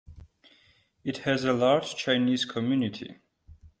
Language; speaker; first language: English; non-native, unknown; Georgian